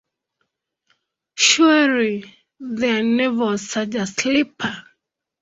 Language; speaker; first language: English; non-native, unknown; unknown